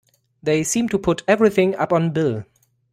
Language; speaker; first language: English; non-native, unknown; German